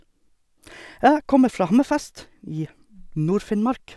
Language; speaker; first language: Norwegian; native; Norwegian